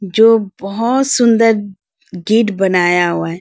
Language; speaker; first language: Hindi; non-native, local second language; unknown